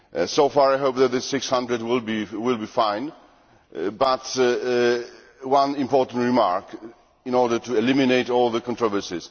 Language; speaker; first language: English; non-native, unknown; Polish